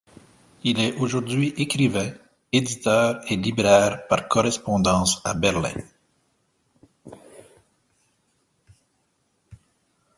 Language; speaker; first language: French; native; French